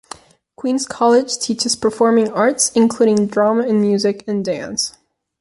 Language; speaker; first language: English; non-native, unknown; Catalan